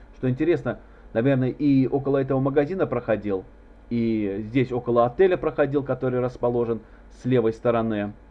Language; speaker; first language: Russian; non-native, local second language; Azerbaijani